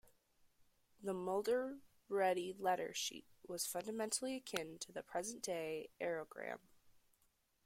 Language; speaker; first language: English; native; English